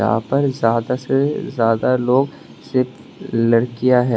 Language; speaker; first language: Hindi; non-native, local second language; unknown